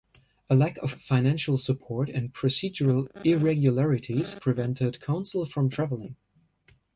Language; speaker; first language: English; non-native, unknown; German